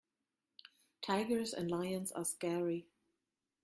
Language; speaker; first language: English; non-native, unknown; German